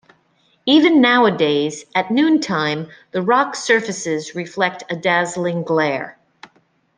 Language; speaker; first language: English; native; English